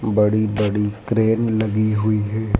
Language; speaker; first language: Hindi; native; Hindi